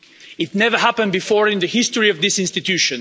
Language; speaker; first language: English; non-native, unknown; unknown